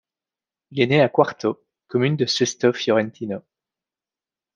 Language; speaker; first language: French; native; French